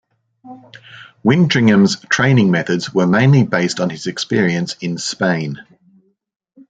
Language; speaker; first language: English; native; English